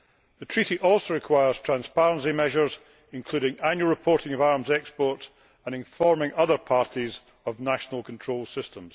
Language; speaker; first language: English; native; English